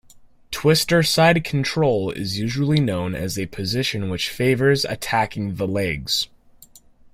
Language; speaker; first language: English; native; English